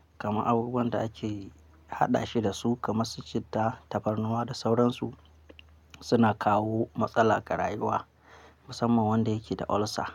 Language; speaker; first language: Hausa; non-native, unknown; Akan